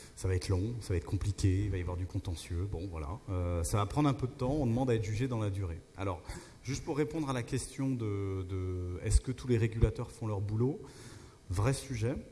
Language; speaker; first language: French; native; French